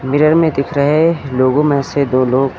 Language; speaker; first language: Hindi; native; Hindi